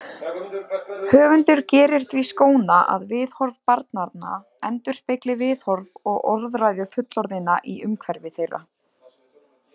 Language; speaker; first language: Icelandic; native; Icelandic